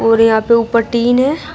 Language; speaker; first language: Hindi; native; Hindi